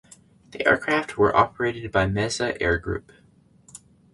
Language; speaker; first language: English; native; English